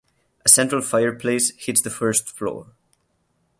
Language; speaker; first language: English; non-native, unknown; Catalan